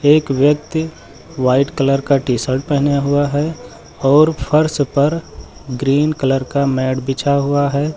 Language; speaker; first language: Hindi; native; Hindi